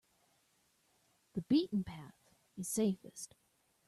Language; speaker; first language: English; native; English